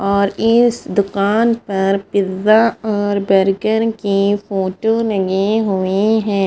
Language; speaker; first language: Hindi; non-native, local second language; Punjabi